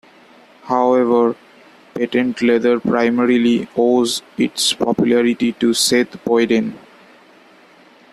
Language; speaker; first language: English; non-native, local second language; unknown